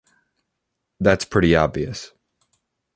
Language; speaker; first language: English; native; English